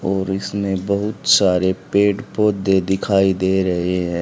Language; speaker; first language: Hindi; native; Hindi